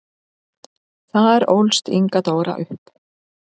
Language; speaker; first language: Icelandic; native; Icelandic